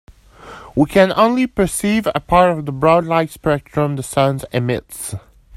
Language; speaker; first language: English; native; English